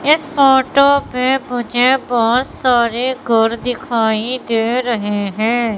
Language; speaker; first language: Hindi; native; Hindi